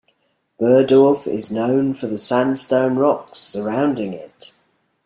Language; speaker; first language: English; native; English